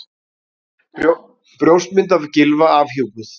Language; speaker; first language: Icelandic; native; Icelandic